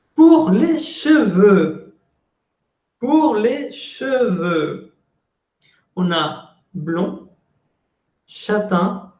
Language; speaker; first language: French; non-native, fluent; Spanish